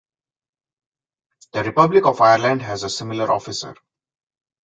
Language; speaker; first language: English; non-native, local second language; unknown